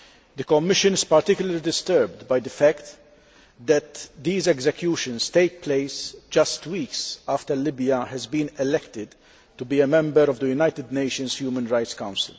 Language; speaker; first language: English; non-native, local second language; Maltese